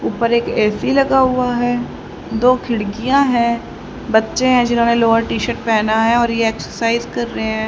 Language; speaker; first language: Hindi; native; Hindi